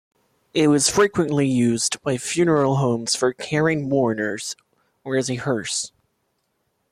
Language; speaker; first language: English; non-native, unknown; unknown